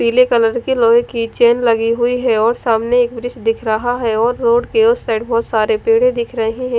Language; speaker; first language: Hindi; non-native, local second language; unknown